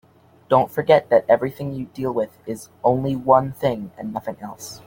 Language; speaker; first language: English; native; English